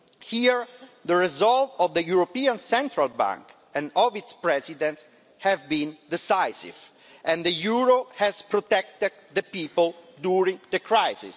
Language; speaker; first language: English; non-native, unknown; Italian